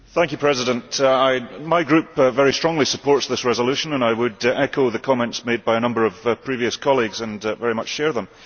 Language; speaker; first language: English; early bilingual, heritage; English